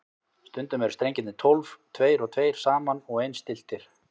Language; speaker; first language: Icelandic; native; Icelandic